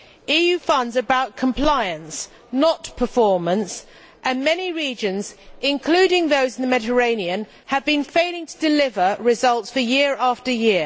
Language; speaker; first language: English; native; English